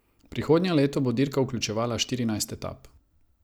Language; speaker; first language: Slovenian; non-native, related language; Croatian